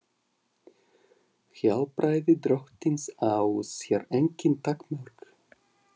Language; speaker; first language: Icelandic; non-native, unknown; Russian